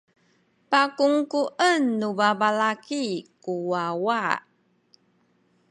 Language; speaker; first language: Sakizaya; non-native, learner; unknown